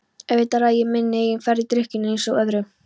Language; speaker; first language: Icelandic; non-native, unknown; Polish